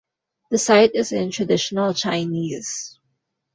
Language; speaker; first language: English; non-native, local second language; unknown